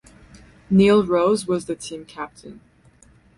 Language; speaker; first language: English; native; English